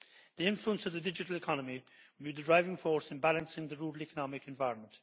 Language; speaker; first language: English; native; English